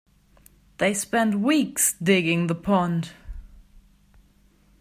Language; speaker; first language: English; non-native, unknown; German